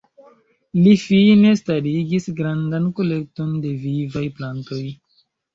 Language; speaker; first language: Esperanto; non-native, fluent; Chinese